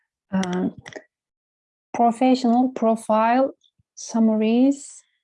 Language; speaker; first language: English; non-native, learner; Turkish